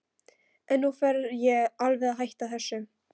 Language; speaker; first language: Icelandic; non-native, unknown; Polish